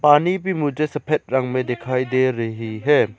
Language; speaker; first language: Hindi; non-native, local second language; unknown